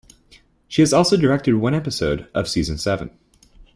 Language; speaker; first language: English; native; English